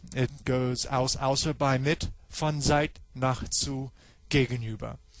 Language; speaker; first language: German; non-native, fluent; English